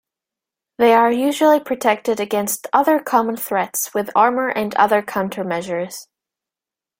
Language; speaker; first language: English; native; English